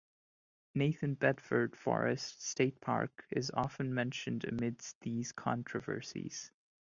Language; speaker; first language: English; non-native, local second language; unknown